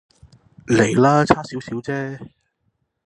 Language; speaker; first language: Cantonese; non-native, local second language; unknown